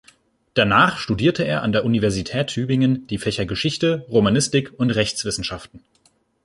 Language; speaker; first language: German; native; German